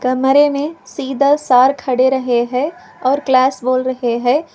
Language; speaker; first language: Hindi; non-native, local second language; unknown